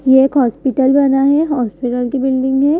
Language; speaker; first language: Hindi; native; Hindi